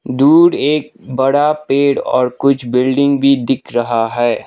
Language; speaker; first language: Hindi; non-native, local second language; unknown